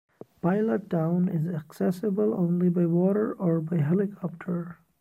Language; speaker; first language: English; non-native, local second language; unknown